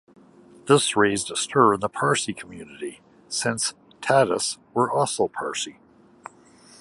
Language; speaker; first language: English; native; English